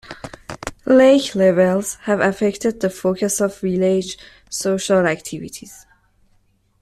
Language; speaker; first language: English; non-native, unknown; Persian